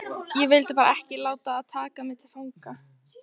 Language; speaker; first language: Icelandic; native; Icelandic